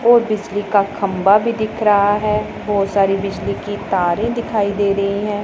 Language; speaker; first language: Hindi; non-native, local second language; Punjabi